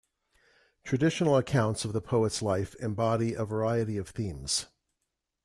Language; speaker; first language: English; native; English